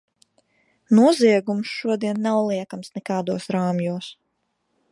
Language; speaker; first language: Latvian; native; Latvian